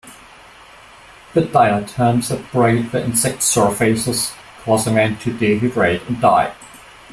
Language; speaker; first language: English; non-native, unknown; German